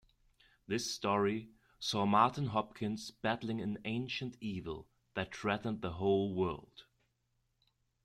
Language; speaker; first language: English; non-native, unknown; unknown